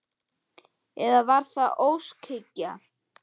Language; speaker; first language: Icelandic; native; Icelandic